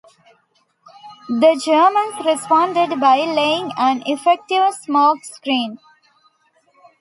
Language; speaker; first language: English; non-native, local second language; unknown